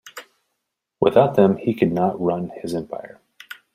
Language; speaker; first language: English; native; English